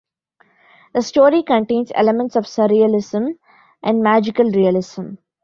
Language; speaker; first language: English; non-native, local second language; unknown